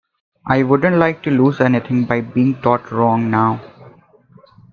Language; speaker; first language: English; non-native, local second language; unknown